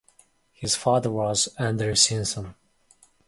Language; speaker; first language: English; non-native, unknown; Mongolian